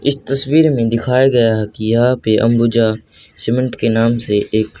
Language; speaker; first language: Hindi; native; Hindi